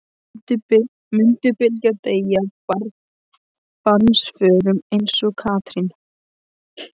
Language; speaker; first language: Icelandic; non-native, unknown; Polish